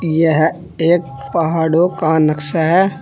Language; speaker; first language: Hindi; native; Hindi